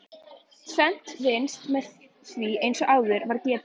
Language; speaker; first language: Icelandic; native; Icelandic